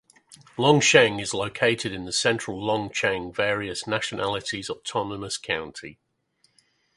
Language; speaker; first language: English; native; English